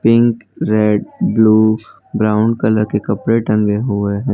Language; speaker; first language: Hindi; non-native, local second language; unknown